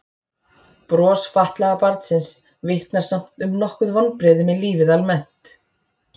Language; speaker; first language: Icelandic; native; Icelandic